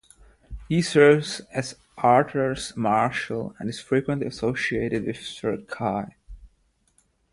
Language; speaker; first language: English; native; English